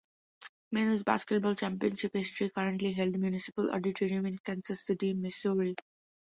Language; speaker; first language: English; non-native, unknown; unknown